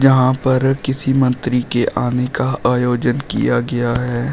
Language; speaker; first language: Hindi; native; Hindi